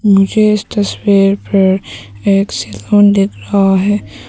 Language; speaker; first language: Hindi; early bilingual, other home language; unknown